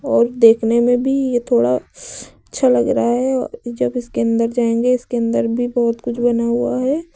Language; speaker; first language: Hindi; native; Hindi